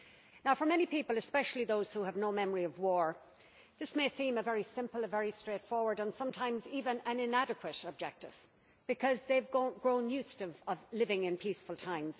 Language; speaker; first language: English; native; English